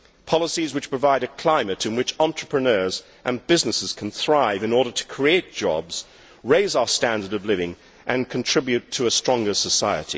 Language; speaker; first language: English; native; English